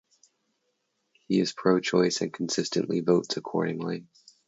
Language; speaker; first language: English; native; English